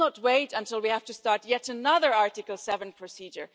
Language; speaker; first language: English; non-native, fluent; German